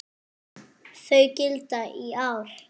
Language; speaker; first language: Icelandic; non-native, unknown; French